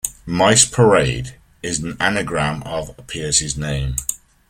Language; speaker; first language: English; native; English